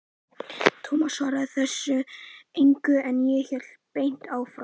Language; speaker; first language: Icelandic; native; Icelandic